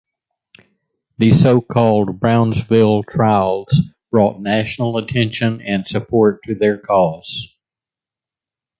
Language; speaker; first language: English; native; English